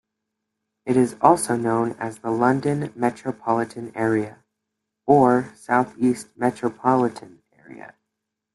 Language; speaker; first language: English; native; English